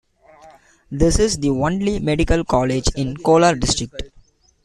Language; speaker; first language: English; non-native, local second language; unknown